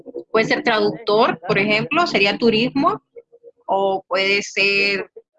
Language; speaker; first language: Spanish; native; Spanish